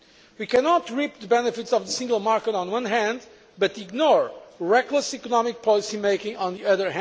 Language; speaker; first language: English; non-native, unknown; Portuguese